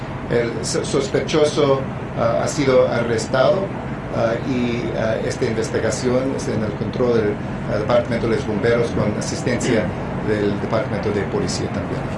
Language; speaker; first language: Spanish; non-native, fluent; English